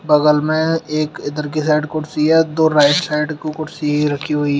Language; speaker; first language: Hindi; native; Hindi